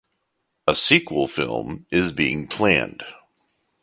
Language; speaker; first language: English; native; English